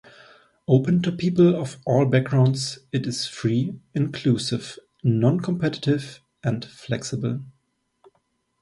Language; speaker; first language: English; non-native, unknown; German